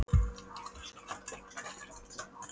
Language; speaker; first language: Icelandic; non-native, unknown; Polish